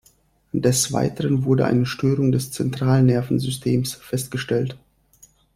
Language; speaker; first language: German; non-native, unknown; Russian